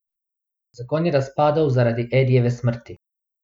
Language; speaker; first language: Slovenian; non-native, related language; Bosnian